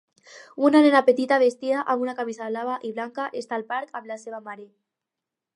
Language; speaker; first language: Catalan; non-native, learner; Spanish